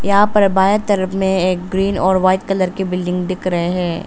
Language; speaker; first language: Hindi; non-native, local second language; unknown